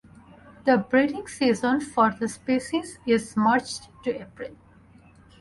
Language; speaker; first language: English; non-native, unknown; Bangla